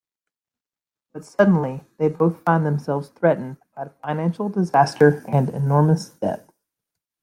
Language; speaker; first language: English; native; English